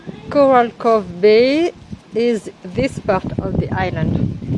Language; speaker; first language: English; non-native, learner; French